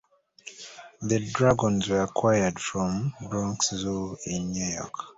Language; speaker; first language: English; native; English